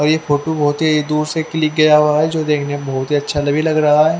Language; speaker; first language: Hindi; native; Hindi